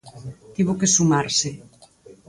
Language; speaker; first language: Galician; native; Galician